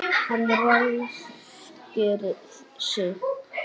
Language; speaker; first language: Icelandic; native; Icelandic